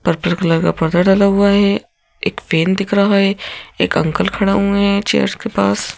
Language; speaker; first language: Hindi; native; Hindi